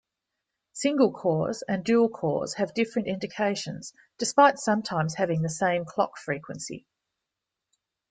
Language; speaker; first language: English; native; English